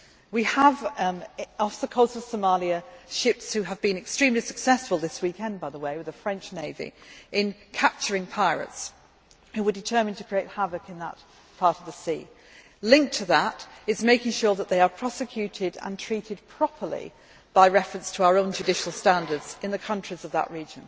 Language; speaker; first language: English; native; English